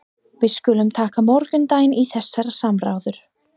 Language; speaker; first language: Icelandic; non-native, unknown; English